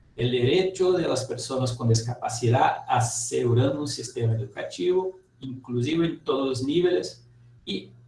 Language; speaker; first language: Spanish; non-native, related language; Portuguese